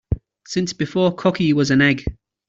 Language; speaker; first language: English; native; English